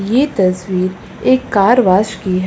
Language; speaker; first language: Hindi; native; Hindi